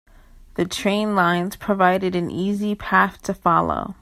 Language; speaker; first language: English; native; English